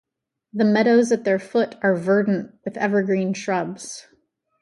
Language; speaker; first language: English; native; English